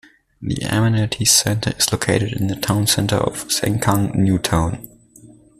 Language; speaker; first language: English; non-native, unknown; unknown